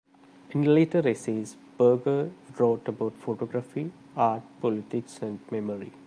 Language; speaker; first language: English; non-native, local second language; Malayalam